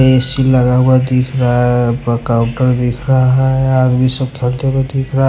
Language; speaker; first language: Hindi; non-native, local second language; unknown